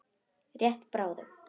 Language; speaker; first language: Icelandic; non-native, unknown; Russian